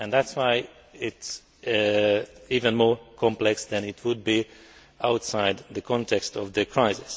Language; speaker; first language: English; non-native, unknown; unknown